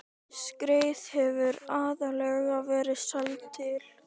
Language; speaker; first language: Icelandic; native; Icelandic